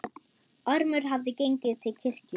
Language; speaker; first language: Icelandic; non-native, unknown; German